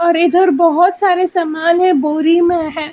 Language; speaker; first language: Hindi; non-native, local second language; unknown